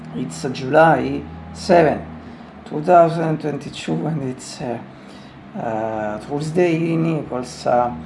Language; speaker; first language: English; non-native, fluent; Italian